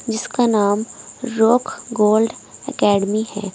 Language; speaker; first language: Hindi; native; Hindi